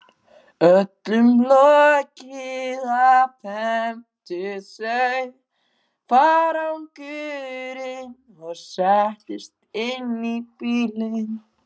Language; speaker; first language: Icelandic; native; Icelandic